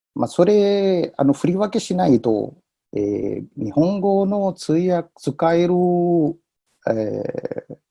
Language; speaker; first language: Japanese; non-native, fluent; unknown